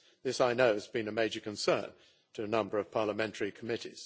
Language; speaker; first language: English; native; English